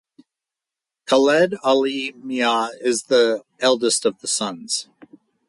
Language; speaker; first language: English; native; English